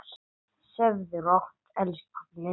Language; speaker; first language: Icelandic; non-native, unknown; English